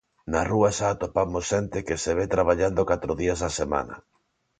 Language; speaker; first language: Galician; non-native, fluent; Spanish